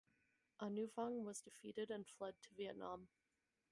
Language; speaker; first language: English; native; English